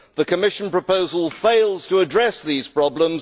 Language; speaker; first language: English; native; English